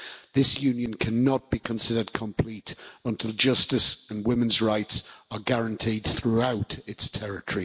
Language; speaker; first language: English; native; English